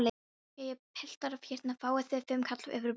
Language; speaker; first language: Icelandic; non-native, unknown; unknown